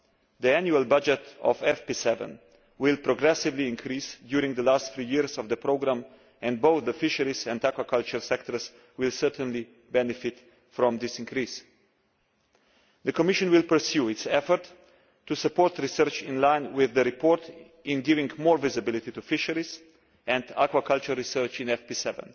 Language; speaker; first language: English; non-native, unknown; Slovenian